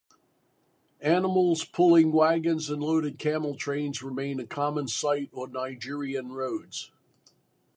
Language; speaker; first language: English; native; English